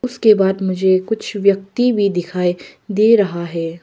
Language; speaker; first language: Hindi; non-native, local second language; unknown